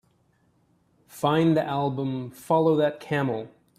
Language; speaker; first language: English; native; English